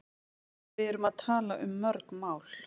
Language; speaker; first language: Icelandic; native; Icelandic